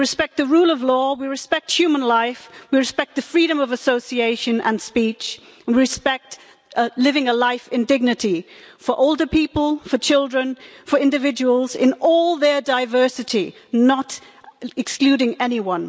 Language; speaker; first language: English; native; English